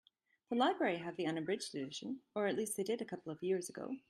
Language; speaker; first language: English; native; English